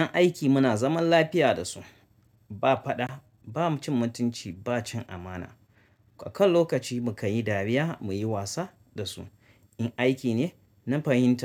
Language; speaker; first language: Hausa; native; Hausa